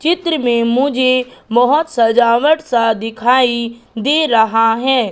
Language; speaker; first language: Hindi; native; Hindi